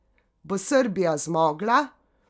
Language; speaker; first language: Slovenian; native; Slovenian